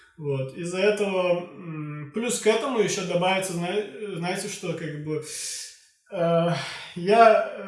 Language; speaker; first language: Russian; non-native, local second language; Azerbaijani